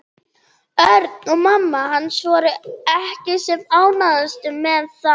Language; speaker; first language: Icelandic; non-native, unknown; German